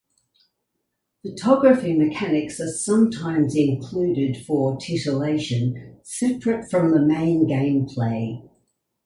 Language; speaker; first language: English; native; English